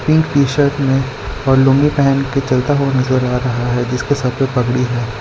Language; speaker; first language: Hindi; non-native, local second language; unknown